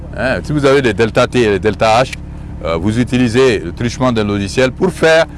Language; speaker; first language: French; non-native, local second language; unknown